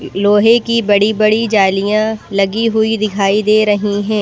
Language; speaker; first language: Hindi; native; Hindi